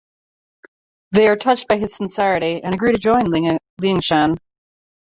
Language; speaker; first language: English; native; English